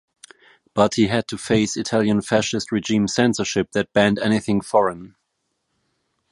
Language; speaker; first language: English; non-native, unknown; German